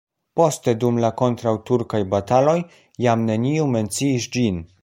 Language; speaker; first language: Esperanto; non-native, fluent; Polish